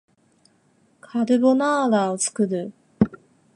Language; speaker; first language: Japanese; non-native, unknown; Chinese